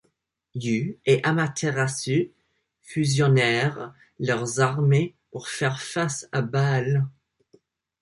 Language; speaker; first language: French; non-native, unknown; English